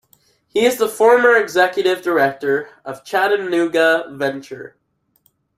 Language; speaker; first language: English; native; English